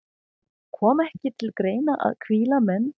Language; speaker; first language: Icelandic; non-native, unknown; German